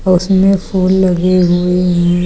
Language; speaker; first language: Hindi; native; Hindi